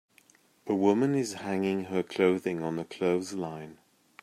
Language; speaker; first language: English; native; English